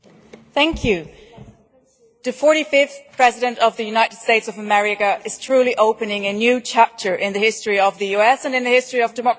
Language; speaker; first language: English; non-native, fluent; German